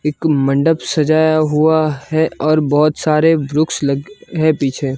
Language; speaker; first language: Hindi; non-native, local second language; Gujarati